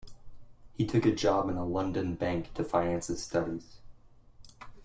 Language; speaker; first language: English; native; English